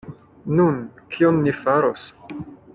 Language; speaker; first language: Esperanto; non-native, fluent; French